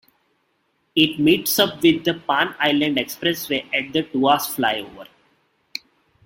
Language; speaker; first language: English; non-native, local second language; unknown